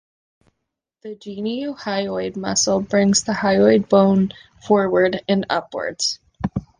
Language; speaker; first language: English; native; English